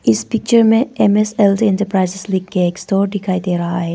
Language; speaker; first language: Hindi; non-native, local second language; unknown